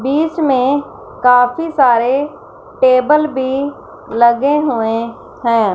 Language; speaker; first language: Hindi; non-native, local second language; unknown